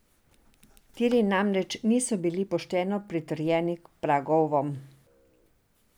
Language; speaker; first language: Slovenian; non-native, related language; Serbian